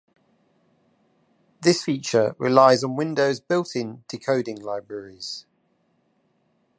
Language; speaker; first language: English; native; English